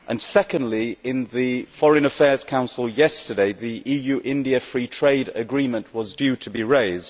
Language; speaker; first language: English; native; English